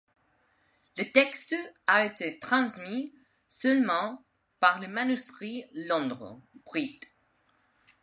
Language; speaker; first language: French; non-native, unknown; Spanish